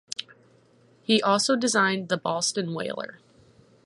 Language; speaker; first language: English; native; English